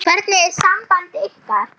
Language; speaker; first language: Icelandic; non-native, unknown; German